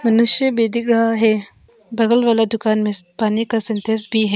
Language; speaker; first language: Hindi; non-native, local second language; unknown